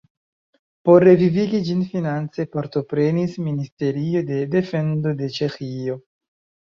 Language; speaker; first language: Esperanto; non-native, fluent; Chinese